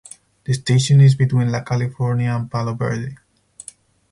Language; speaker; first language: English; non-native, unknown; Spanish